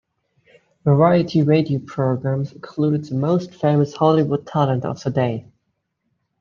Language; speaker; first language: English; native; English